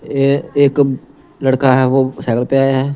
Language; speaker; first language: Hindi; non-native, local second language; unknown